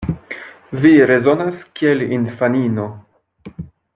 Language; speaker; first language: Esperanto; non-native, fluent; French